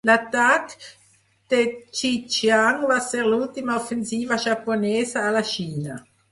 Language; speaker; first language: Catalan; non-native, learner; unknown